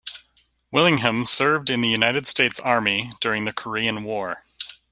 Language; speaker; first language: English; native; English